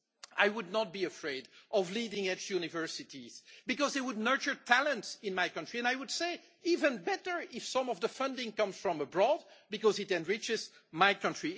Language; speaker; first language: English; non-native, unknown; French